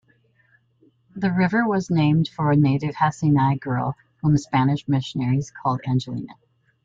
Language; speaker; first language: English; native; English